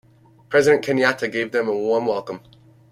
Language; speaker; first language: English; native; English